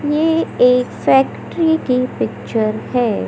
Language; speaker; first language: Hindi; native; Hindi